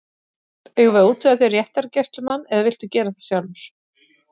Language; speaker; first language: Icelandic; native; Icelandic